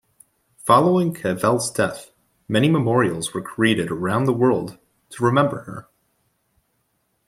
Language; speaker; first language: English; native; English